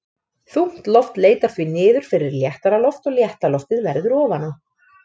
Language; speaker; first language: Icelandic; native; Icelandic